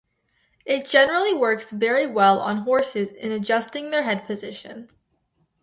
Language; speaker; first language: English; native; English